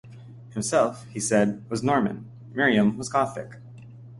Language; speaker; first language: English; native; English